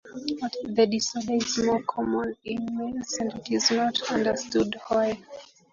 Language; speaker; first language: English; native; English